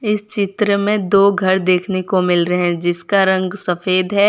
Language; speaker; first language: Hindi; non-native, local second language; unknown